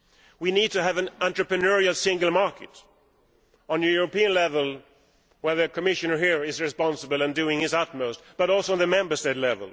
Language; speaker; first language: English; non-native, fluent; Swedish